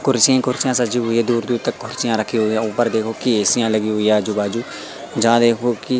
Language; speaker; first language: Hindi; native; Hindi